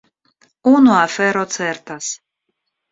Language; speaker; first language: Esperanto; non-native, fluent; Russian